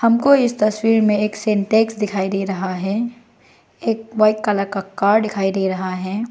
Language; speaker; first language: Hindi; non-native, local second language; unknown